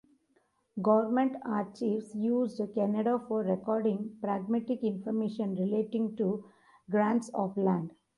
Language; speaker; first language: English; non-native, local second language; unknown